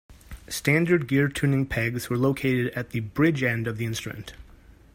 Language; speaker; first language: English; native; English